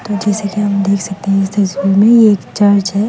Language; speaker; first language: Hindi; non-native, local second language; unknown